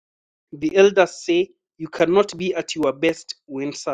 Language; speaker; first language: English; non-native, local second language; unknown